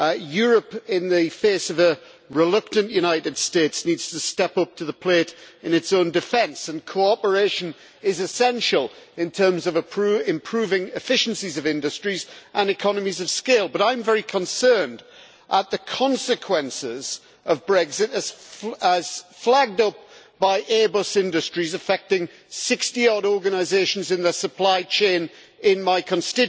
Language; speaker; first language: English; native; English